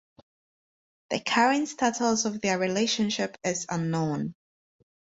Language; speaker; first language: English; native; English